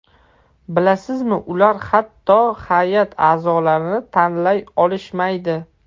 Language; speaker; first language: Uzbek; non-native, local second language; Russian